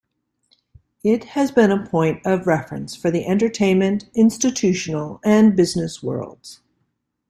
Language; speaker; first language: English; native; English